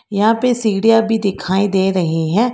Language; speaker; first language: Hindi; non-native, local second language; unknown